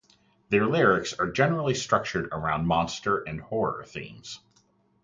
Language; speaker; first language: English; native; English